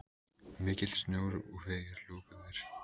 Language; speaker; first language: Icelandic; native; Icelandic